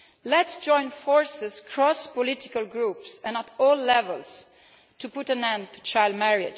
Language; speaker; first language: English; non-native, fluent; Italian